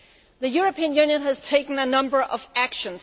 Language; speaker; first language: English; non-native, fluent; Danish